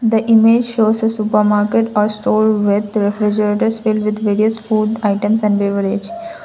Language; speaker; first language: English; non-native, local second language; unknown